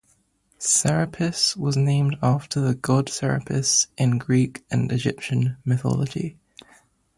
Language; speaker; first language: English; native; English